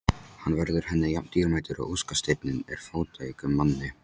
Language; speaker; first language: Icelandic; non-native, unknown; Polish